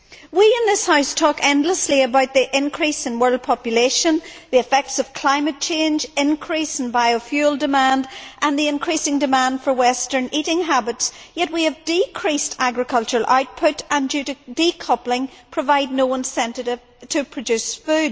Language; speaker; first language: English; native; English